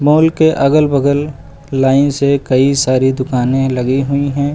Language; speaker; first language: Hindi; native; Hindi